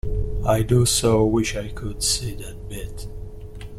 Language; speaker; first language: English; non-native, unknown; Italian